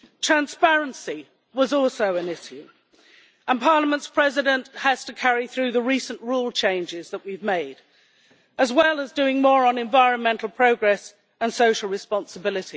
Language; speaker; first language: English; native; English